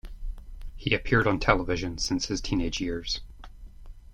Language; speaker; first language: English; native; English